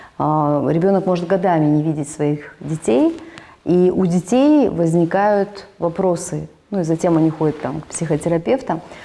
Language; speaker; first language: Russian; native; Russian